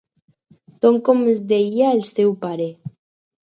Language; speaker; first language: Catalan; non-native, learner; Spanish